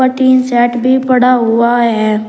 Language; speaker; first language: Hindi; native; Hindi